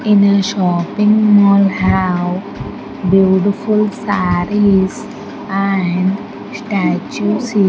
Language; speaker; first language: English; non-native, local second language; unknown